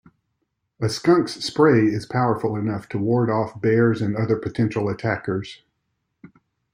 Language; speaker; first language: English; native; English